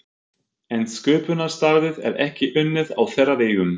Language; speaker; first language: Icelandic; non-native, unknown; German